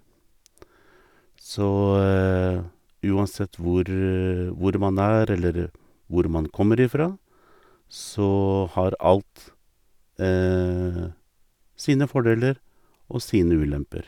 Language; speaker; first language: Norwegian; native; Norwegian